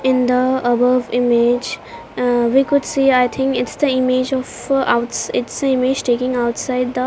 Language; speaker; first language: English; non-native, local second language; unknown